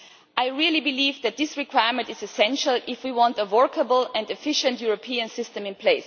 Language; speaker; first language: English; non-native, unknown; German